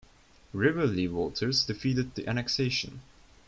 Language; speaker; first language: English; non-native, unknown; Turkish